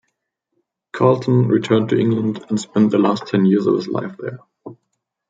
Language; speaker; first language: English; non-native, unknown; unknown